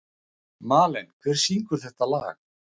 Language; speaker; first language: Icelandic; non-native, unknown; Russian